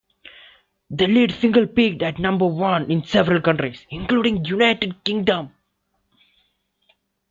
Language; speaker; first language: English; non-native, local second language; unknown